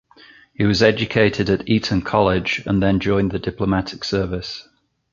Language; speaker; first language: English; native; English